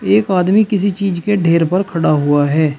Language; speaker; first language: Hindi; native; Hindi